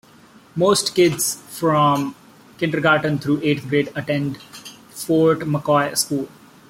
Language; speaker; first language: English; non-native, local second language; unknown